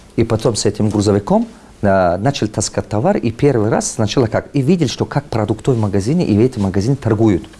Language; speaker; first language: Russian; non-native, local second language; Tajik